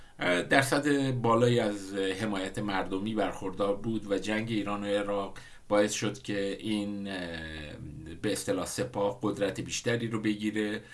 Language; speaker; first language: Persian; non-native, local second language; Kurdish